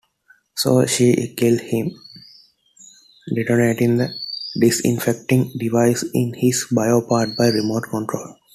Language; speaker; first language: English; non-native, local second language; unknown